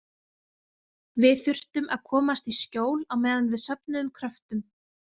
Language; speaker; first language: Icelandic; native; Icelandic